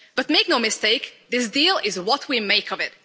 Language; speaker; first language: English; non-native, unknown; Hungarian